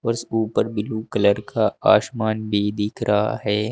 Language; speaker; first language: Hindi; native; Hindi